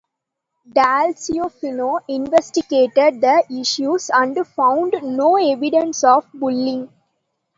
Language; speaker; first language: English; non-native, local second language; Tamil